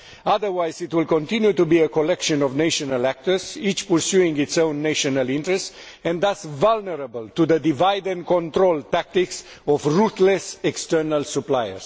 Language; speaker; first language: English; non-native, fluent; Romanian